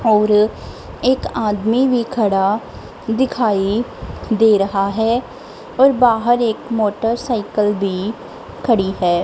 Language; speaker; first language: Hindi; non-native, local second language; Punjabi